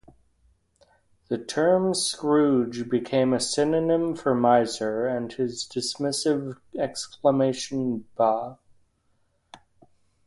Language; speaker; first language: English; native; English